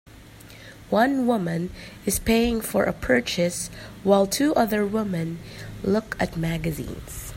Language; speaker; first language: English; non-native, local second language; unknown